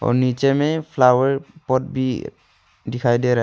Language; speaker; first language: Hindi; non-native, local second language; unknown